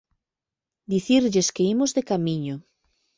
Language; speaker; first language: Galician; native; Galician